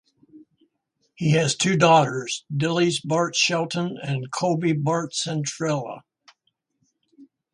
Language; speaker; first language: English; native; English